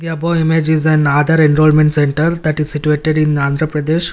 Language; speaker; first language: English; non-native, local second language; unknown